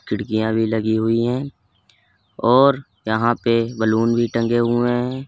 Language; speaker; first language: Hindi; native; Hindi